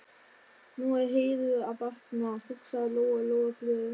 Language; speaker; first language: Icelandic; non-native, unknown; German